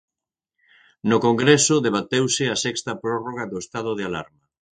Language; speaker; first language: Galician; native; Galician